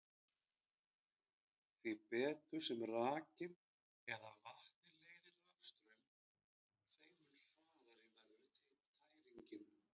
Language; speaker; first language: Icelandic; native; Icelandic